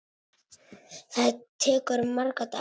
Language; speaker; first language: Icelandic; non-native, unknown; Italian